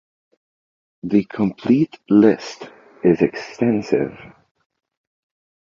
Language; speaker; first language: English; non-native, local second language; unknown